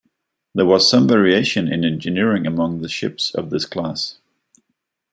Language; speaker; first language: English; non-native, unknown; Danish